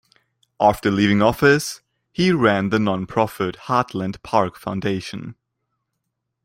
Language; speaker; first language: English; non-native, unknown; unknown